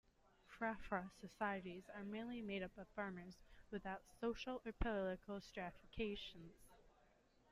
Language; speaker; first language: English; native; English